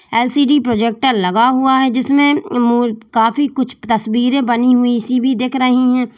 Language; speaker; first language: Hindi; native; Hindi